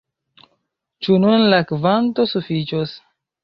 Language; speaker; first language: Esperanto; non-native, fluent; Chinese